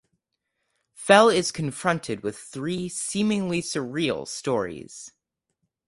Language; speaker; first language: English; native; English